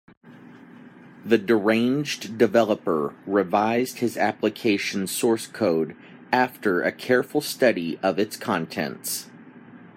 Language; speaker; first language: English; native; English